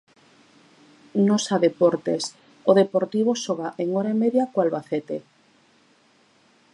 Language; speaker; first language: Galician; native; Galician